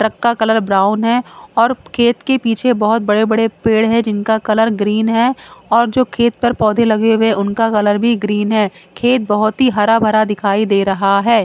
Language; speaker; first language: Hindi; non-native, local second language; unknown